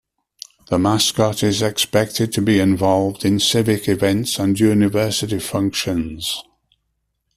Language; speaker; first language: English; native; English